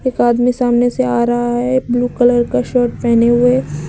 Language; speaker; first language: Hindi; native; Hindi